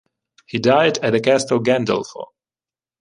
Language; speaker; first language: English; non-native, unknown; Ukrainian